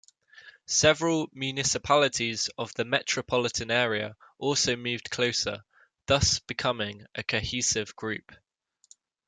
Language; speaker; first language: English; native; English